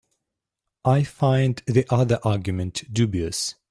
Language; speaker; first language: English; native; English